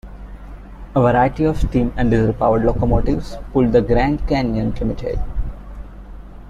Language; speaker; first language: English; non-native, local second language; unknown